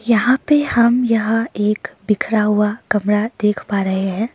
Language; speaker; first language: Hindi; non-native, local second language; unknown